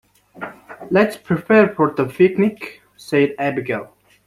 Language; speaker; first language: English; native; English